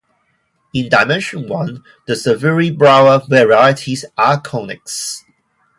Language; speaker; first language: English; non-native, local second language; Cantonese